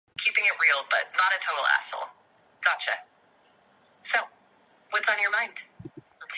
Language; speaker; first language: English; native; English